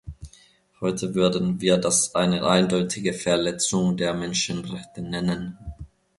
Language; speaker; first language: German; non-native, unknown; Finnish